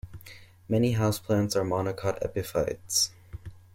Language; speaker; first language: English; native; English